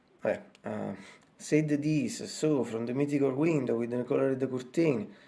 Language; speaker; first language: English; non-native, fluent; Italian